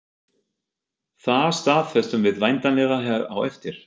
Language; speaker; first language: Icelandic; non-native, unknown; German